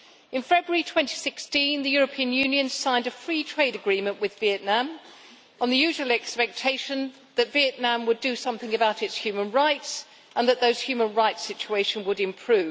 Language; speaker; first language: English; native; English